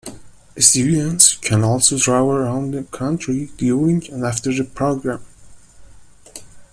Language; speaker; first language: English; native; English